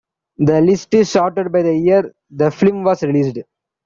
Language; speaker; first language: English; non-native, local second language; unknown